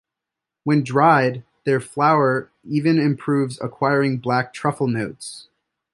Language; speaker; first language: English; native; English